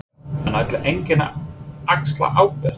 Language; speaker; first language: Icelandic; non-native, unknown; English